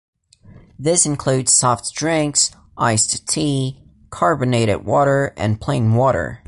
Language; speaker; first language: English; non-native, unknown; Portuguese